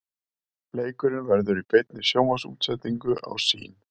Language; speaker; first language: Icelandic; native; Icelandic